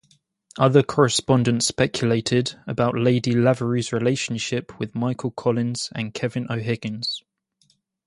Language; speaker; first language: English; native; English